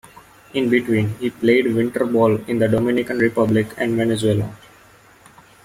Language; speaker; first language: English; non-native, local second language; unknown